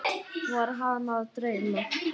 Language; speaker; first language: Icelandic; native; Icelandic